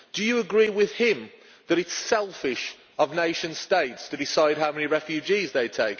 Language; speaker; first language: English; native; English